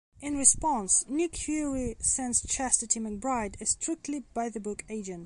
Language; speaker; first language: English; non-native, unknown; Belarusian